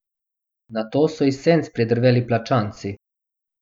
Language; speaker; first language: Slovenian; non-native, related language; Bosnian